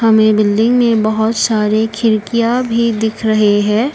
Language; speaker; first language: Hindi; non-native, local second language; Assamese